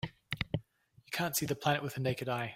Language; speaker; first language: English; native; English